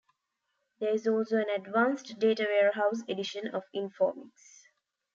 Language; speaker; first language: English; non-native, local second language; Tamil